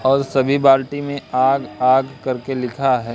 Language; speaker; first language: Hindi; native; Hindi